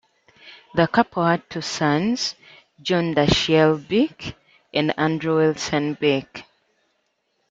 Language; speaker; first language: English; native; English